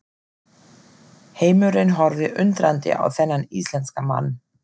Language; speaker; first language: Icelandic; non-native, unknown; German